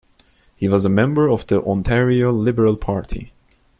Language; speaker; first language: English; non-native, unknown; Turkish